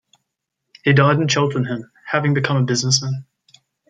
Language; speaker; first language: English; native; English